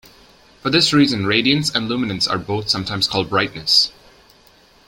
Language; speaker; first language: English; native; English